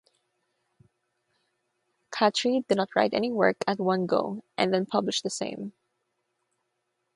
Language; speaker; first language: English; non-native, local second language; Filipino